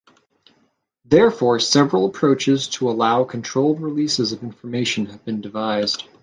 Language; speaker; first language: English; native; English